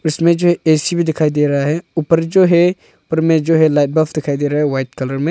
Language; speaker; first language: Hindi; non-native, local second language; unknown